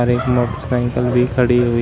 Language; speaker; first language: Hindi; native; Hindi